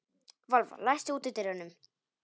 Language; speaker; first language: Icelandic; non-native, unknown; Polish